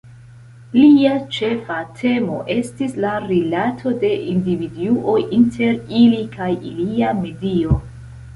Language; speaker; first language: Esperanto; non-native, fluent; Central Kurdish